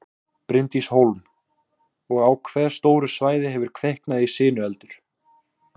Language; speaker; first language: Icelandic; native; Icelandic